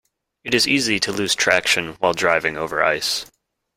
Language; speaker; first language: English; native; English